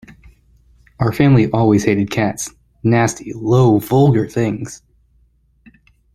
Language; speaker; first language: English; native; English